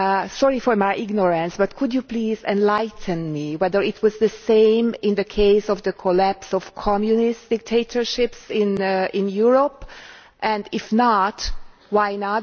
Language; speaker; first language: English; non-native, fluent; Hungarian